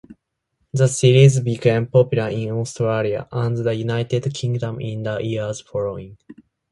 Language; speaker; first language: English; non-native, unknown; Japanese